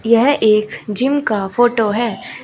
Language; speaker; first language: Hindi; native; Hindi